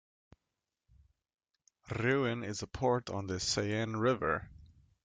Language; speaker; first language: English; native; English